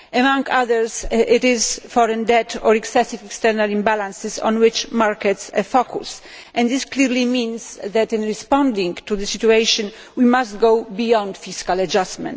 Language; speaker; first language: English; non-native, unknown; Polish